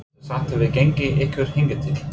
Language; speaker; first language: Icelandic; non-native, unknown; English